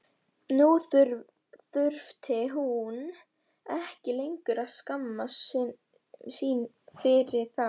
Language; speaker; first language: Icelandic; non-native, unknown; Polish